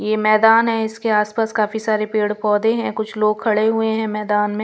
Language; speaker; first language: Hindi; non-native, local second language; Punjabi